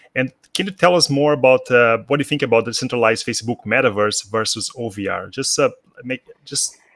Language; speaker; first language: English; non-native, fluent; Portuguese